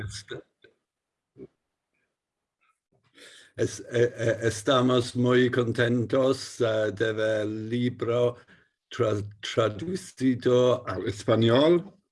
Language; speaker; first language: Spanish; non-native, learner; English